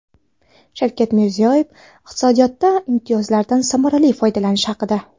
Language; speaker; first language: Uzbek; non-native, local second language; Kara-Kalpak